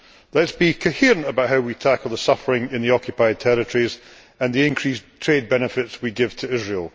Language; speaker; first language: English; native; English